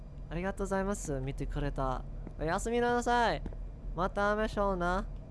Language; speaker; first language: Japanese; non-native, learner; English